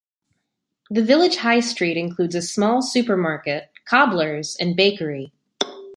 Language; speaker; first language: English; native; English